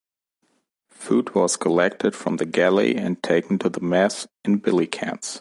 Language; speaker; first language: English; non-native, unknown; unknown